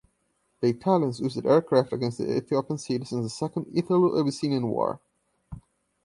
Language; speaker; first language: English; non-native, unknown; Portuguese